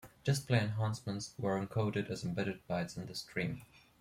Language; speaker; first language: English; non-native, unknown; German